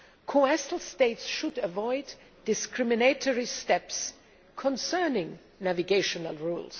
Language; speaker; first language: English; non-native, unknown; German